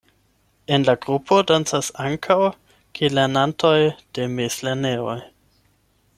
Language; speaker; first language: Esperanto; non-native, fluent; German